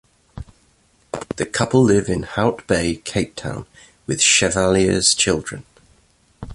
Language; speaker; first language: English; native; English